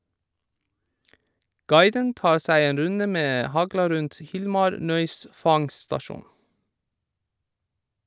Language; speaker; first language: Norwegian; non-native, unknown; Persian